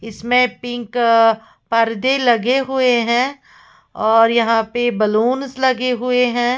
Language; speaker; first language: Hindi; native; Hindi